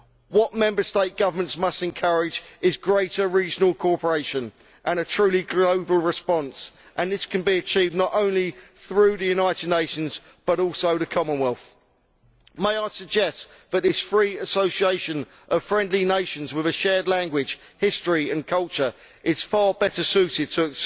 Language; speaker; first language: English; native; English